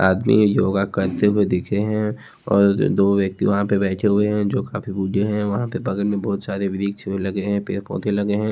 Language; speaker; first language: Hindi; native; Hindi